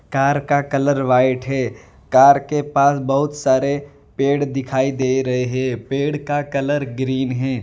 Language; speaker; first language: Hindi; non-native, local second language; Gujarati